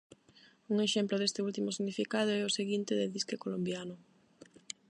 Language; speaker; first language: Galician; non-native, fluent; Spanish